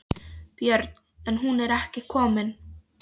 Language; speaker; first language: Icelandic; non-native, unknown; Polish